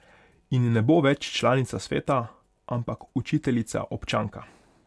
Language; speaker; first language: Slovenian; non-native, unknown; Hungarian